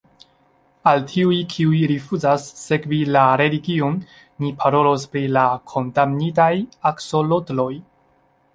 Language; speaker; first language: Esperanto; non-native, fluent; Chinese